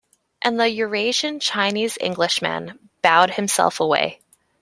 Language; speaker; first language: English; native; English